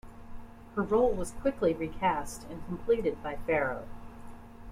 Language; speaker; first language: English; native; English